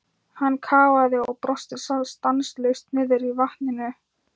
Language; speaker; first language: Icelandic; non-native, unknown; Thai